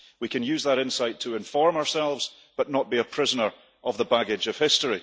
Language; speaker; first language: English; early bilingual, heritage; English